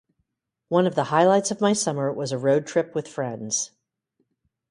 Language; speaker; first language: English; native; English